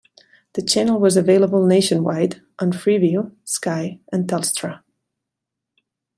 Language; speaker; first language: English; non-native, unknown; Catalan